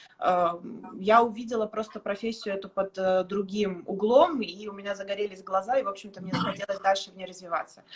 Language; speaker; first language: Russian; native; Russian